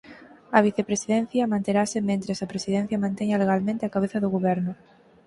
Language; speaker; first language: Galician; native; Galician